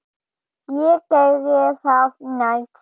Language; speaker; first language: Icelandic; non-native, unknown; German